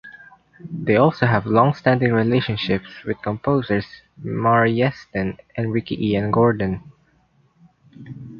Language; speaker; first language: English; non-native, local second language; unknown